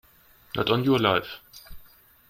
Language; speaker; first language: English; non-native, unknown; German